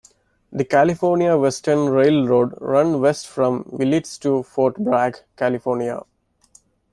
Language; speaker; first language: English; non-native, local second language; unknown